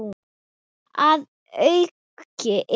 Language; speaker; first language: Icelandic; non-native, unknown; Thai